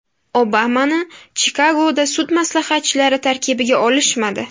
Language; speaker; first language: Uzbek; native; Uzbek